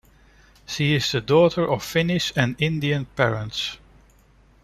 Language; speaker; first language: English; non-native, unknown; Dutch